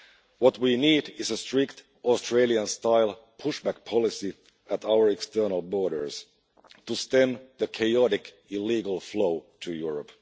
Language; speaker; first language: English; non-native, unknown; Finnish